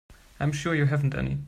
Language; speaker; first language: English; non-native, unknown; German